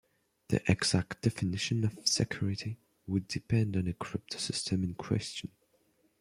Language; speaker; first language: English; non-native, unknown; French